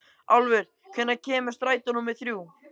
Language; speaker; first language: Icelandic; native; Icelandic